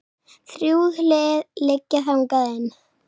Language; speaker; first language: Icelandic; native; Icelandic